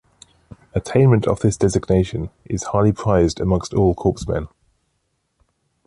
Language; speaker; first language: English; native; English